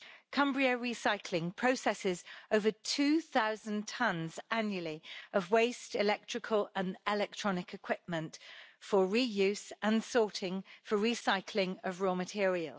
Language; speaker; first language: English; native; English